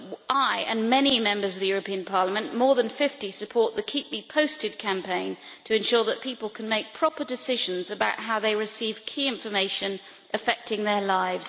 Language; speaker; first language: English; native; English